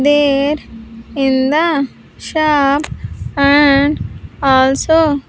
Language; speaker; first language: English; non-native, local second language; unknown